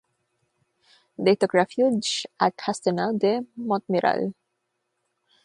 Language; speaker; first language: English; non-native, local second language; Filipino